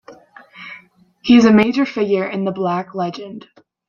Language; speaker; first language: English; native; English